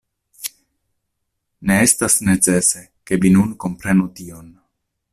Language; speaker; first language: Esperanto; non-native, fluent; Italian